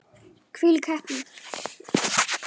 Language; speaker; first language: Icelandic; native; Icelandic